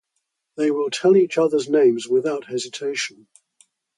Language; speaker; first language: English; native; English